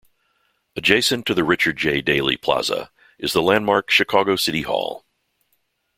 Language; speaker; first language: English; native; English